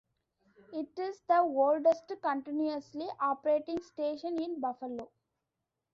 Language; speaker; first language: English; non-native, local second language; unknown